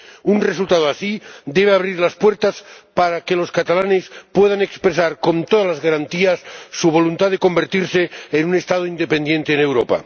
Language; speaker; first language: Spanish; non-native, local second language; Catalan